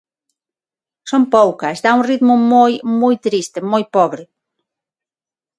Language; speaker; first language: Galician; non-native, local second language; Spanish